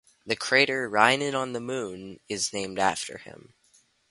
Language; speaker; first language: English; native; English